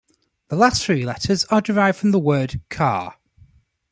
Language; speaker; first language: English; native; English